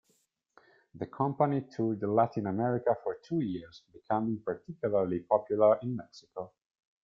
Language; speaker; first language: English; non-native, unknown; Italian